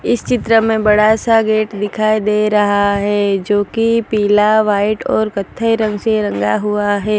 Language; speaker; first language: Hindi; non-native, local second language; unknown